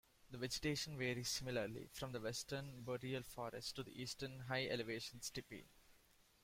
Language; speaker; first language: English; non-native, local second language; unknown